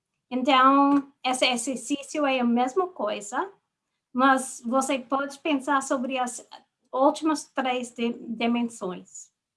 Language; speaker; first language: Portuguese; non-native, fluent; English